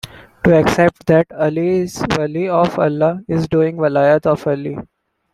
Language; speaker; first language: English; non-native, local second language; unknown